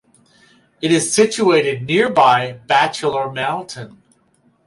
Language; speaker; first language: English; native; English